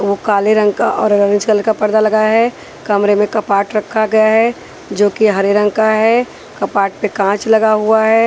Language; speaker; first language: Hindi; non-native, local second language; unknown